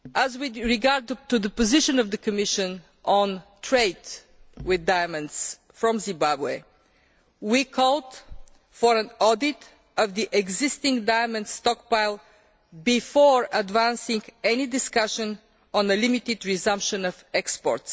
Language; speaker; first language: English; non-native, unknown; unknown